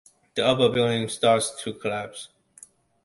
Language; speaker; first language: English; non-native, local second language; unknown